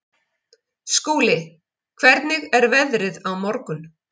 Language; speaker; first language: Icelandic; native; Icelandic